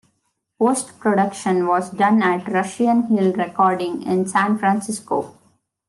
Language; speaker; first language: English; non-native, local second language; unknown